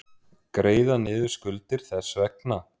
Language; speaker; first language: Icelandic; native; Icelandic